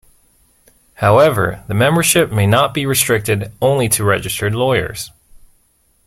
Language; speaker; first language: English; native; English